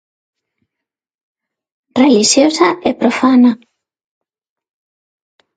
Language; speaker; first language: Galician; non-native, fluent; Spanish